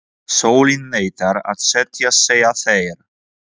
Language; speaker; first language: Icelandic; non-native, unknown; Polish